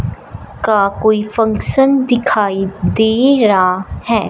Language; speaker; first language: Hindi; non-native, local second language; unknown